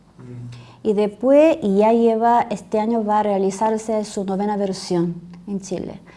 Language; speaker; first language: Spanish; non-native, fluent; Korean